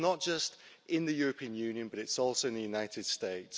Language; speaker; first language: English; native; English